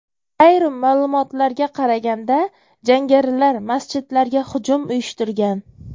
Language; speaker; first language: Uzbek; native; Uzbek